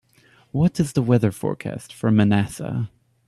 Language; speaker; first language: English; native; English